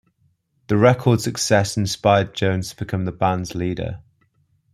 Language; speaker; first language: English; native; English